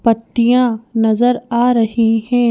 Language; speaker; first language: Hindi; native; Hindi